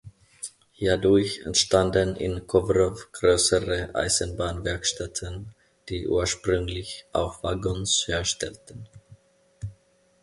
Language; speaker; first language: German; non-native, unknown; Finnish